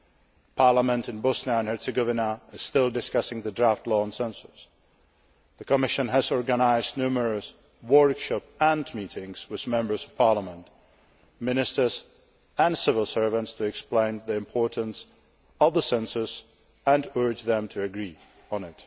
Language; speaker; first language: English; non-native, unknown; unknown